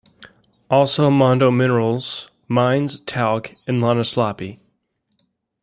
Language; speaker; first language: English; native; English